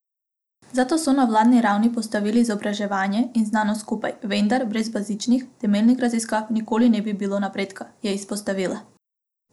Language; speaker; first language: Slovenian; non-native, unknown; Macedonian